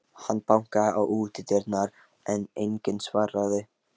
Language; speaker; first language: Icelandic; non-native, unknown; Lithuanian